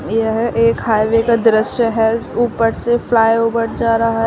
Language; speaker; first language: Hindi; native; Hindi